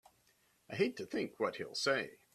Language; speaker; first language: English; native; English